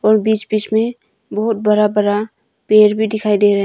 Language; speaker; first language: Hindi; early bilingual, other home language; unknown